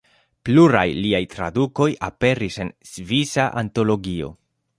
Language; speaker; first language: Esperanto; non-native, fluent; Spanish